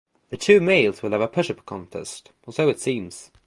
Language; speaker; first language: English; native; English